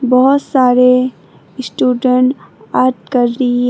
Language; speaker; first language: Hindi; non-native, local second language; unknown